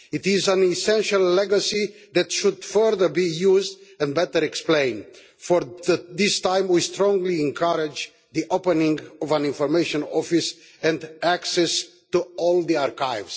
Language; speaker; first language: English; non-native, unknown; Romanian